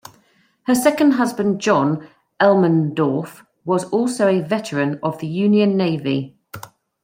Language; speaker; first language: English; native; English